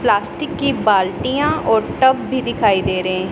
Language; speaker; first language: Hindi; non-native, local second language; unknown